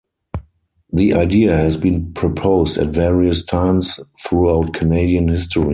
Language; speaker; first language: English; non-native, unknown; German